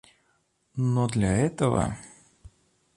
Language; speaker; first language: Russian; native; Russian